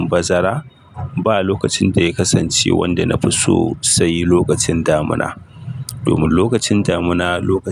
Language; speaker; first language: Hausa; native; Hausa